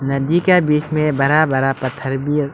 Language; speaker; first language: Hindi; early bilingual, other home language; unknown